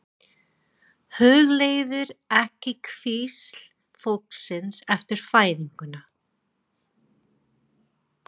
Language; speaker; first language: Icelandic; non-native, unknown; English